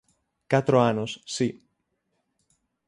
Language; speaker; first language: Galician; native; Galician